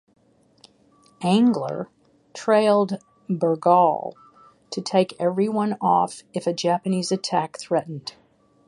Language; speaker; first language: English; native; English